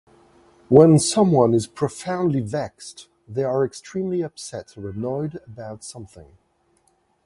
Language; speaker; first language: English; non-native, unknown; French